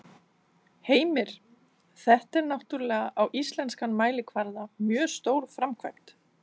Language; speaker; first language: Icelandic; non-native, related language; Danish